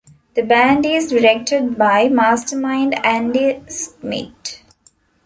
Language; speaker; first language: English; non-native, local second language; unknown